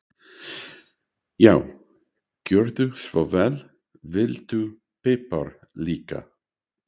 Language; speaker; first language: Icelandic; non-native, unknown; English